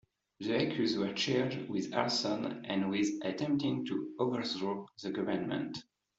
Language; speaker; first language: English; non-native, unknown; French